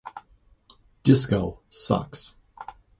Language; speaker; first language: English; native; English